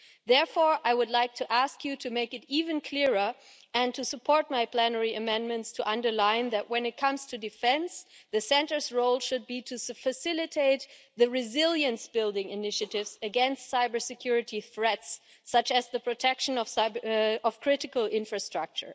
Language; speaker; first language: English; non-native, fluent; German